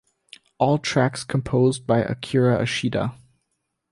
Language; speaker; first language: English; non-native, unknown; German